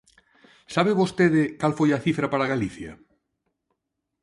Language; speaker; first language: Galician; non-native, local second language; Spanish